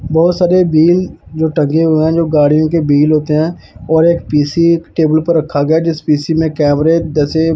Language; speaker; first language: Hindi; non-native, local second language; Punjabi